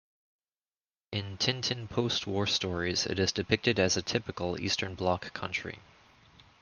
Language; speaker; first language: English; native; English